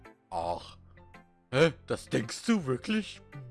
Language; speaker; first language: German; native; German